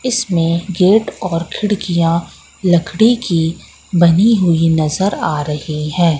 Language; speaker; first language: Hindi; native; Hindi